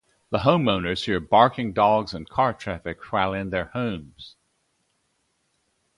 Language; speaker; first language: English; native; English